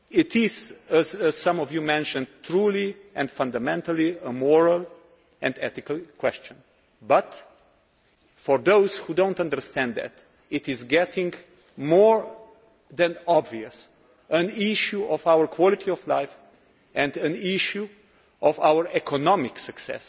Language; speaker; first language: English; non-native, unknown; Slovenian